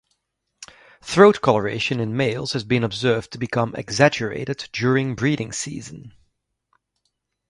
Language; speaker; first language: English; native; English